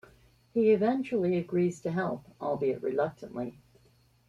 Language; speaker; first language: English; native; English